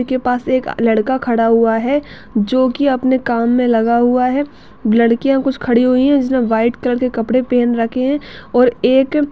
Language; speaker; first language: Hindi; non-native, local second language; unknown